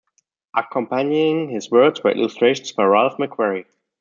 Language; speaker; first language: English; non-native, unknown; German